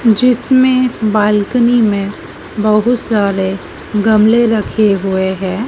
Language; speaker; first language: Hindi; native; Hindi